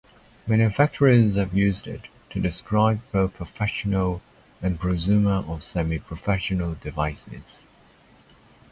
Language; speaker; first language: English; non-native, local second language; Cantonese